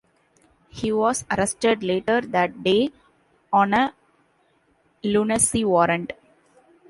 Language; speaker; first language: English; non-native, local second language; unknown